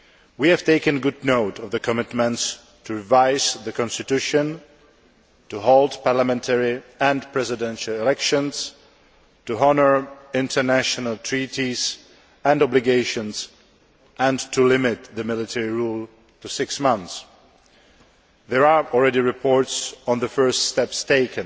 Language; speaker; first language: English; non-native, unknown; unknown